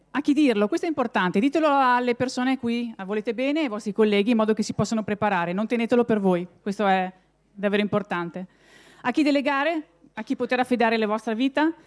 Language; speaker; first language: Italian; native; Italian